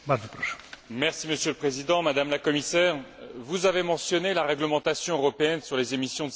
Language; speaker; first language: French; native; French